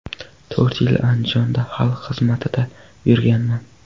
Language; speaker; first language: Uzbek; non-native, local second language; Kara-Kalpak